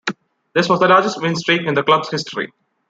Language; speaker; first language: English; non-native, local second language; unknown